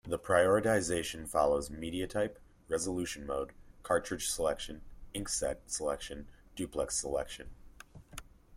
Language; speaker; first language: English; native; English